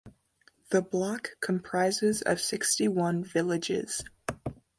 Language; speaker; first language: English; native; English